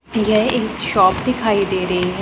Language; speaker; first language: Hindi; non-native, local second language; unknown